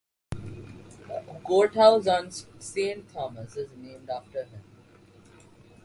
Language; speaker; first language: English; non-native, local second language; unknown